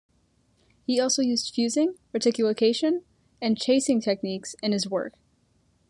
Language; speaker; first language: English; native; English